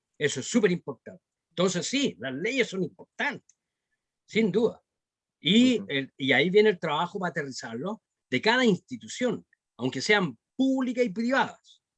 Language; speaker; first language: Spanish; native; Spanish